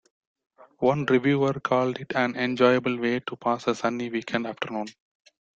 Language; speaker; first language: English; non-native, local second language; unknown